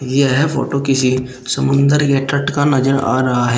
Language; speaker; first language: Hindi; native; Hindi